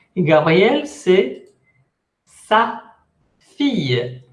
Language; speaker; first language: French; non-native, fluent; Spanish